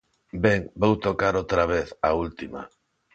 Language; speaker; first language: Galician; non-native, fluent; Spanish